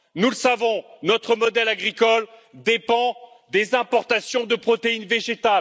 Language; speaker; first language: French; native; French